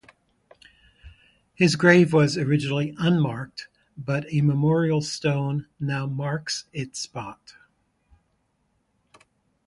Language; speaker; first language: English; native; English